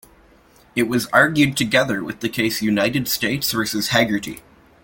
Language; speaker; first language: English; native; English